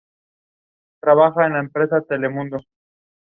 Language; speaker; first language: English; non-native, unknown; Spanish